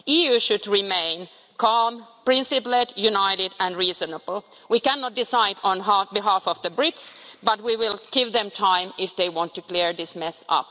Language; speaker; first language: English; non-native, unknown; Finnish